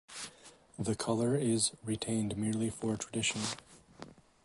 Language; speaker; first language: English; native; English